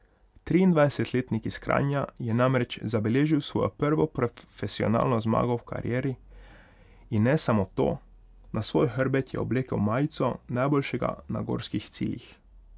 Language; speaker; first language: Slovenian; non-native, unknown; Hungarian